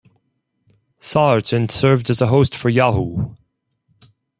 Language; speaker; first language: English; non-native, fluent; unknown